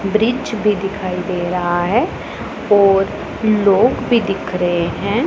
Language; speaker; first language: Hindi; non-native, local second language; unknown